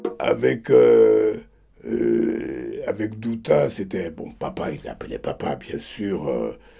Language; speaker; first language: French; non-native, local second language; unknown